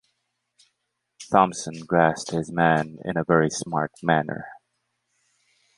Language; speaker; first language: English; non-native, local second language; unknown